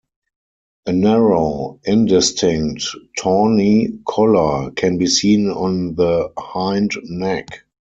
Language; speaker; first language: English; non-native, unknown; German